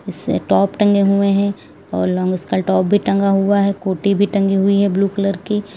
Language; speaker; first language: Hindi; native; Hindi